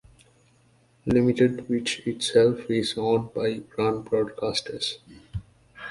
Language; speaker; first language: English; native; English